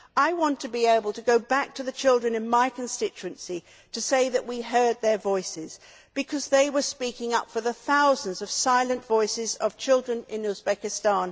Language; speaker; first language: English; native; English